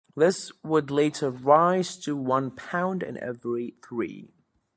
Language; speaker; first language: English; native; English